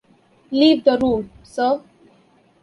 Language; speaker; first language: English; non-native, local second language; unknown